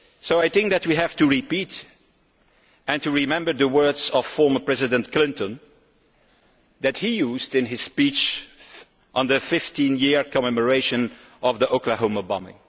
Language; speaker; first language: English; non-native, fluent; Dutch